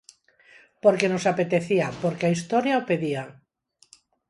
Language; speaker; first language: Galician; non-native, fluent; Spanish